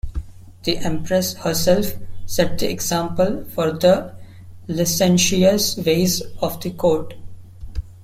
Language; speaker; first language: English; non-native, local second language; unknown